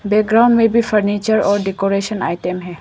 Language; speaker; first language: Hindi; non-native, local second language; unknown